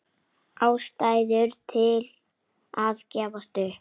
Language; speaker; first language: Icelandic; native; Icelandic